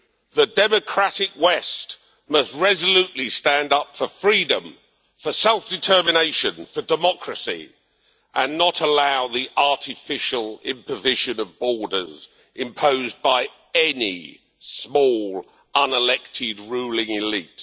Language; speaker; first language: English; native; English